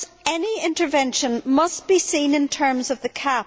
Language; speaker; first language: English; native; English